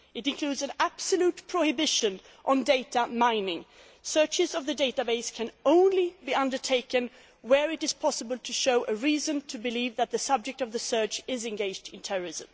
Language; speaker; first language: English; non-native, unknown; Swedish